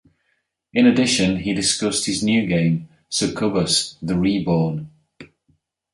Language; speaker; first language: English; native; English